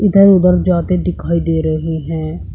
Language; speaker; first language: Hindi; native; Hindi